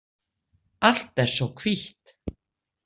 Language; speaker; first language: Icelandic; native; Icelandic